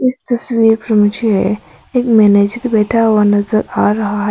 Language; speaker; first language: Hindi; early bilingual, other home language; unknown